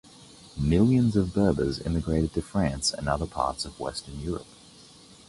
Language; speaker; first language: English; native; English